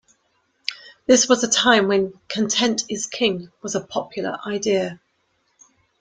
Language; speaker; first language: English; native; English